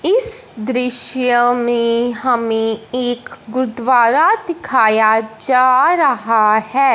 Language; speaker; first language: Hindi; non-native, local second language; Punjabi